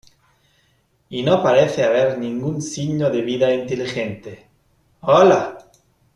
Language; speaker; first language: Spanish; non-native, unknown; German